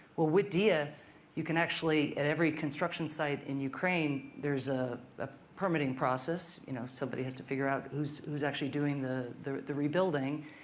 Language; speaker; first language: English; native; English